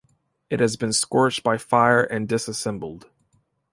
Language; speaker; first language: English; native; English